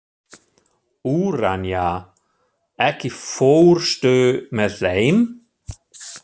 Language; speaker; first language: Icelandic; non-native, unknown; German